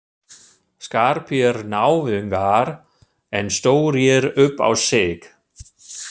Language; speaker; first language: Icelandic; non-native, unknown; German